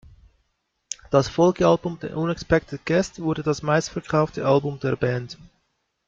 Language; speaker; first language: German; native; German